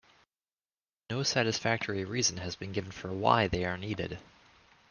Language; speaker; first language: English; native; English